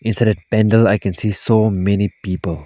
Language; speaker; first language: English; non-native, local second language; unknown